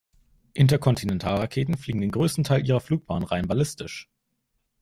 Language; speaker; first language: German; native; German